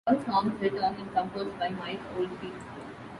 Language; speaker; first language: English; non-native, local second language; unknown